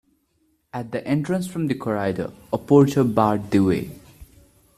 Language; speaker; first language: English; non-native, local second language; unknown